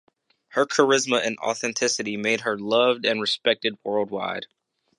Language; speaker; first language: English; native; English